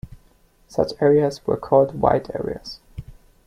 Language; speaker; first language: English; non-native, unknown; German